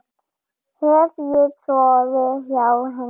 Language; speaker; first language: Icelandic; non-native, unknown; German